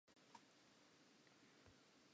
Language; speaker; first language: English; non-native, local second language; Southern Sotho